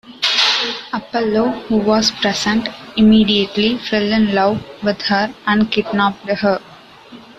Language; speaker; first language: English; native; English